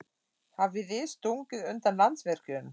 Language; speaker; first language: Icelandic; non-native, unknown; German